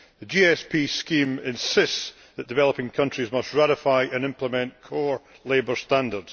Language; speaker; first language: English; native; English